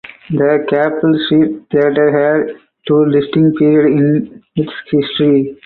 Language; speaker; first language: English; non-native, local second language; Tamil